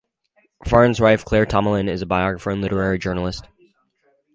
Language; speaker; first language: English; native; English